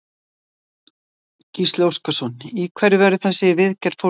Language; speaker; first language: Icelandic; native; Icelandic